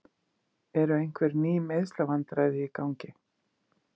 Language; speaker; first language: Icelandic; native; Icelandic